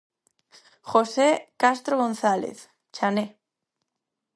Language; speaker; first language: Galician; non-native, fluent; Spanish